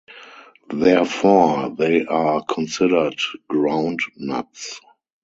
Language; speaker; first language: English; non-native, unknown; German